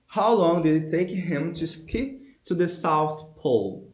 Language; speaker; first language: English; non-native, fluent; Portuguese